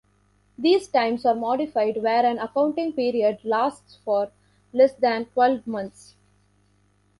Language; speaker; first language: English; non-native, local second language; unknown